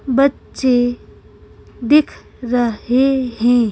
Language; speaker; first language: Hindi; native; Hindi